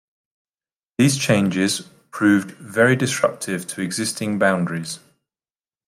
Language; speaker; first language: English; native; English